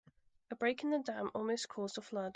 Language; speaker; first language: English; native; English